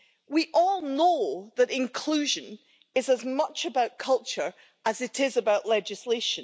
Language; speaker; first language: English; native; English